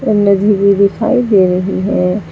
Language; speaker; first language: Hindi; native; Hindi